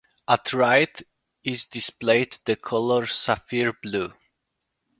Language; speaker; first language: English; non-native, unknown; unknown